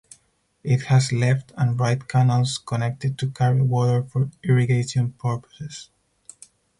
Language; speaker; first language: English; non-native, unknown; Spanish